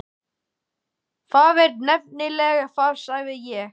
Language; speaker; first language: Icelandic; native; Icelandic